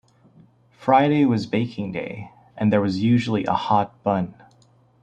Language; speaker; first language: English; native; English